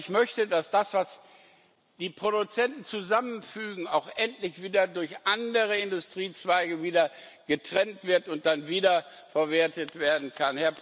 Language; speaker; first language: German; non-native, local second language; Luxembourgish